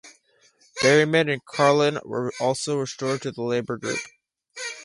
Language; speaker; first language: English; native; English